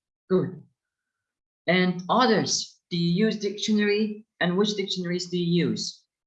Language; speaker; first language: English; non-native, fluent; Turkish